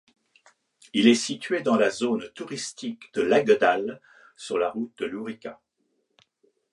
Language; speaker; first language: French; native; French